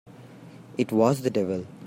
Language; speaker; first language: English; non-native, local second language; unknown